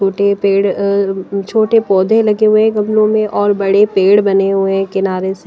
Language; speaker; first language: Hindi; non-native, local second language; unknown